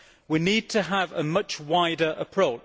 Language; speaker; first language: English; native; English